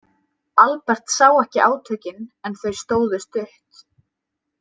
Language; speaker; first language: Icelandic; native; Icelandic